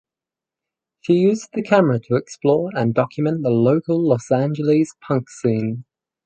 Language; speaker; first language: English; native; English